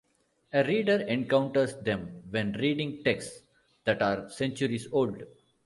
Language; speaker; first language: English; non-native, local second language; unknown